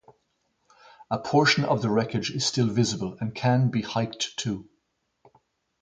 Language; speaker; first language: English; native; English